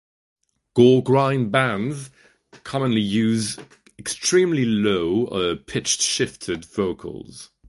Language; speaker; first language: English; non-native, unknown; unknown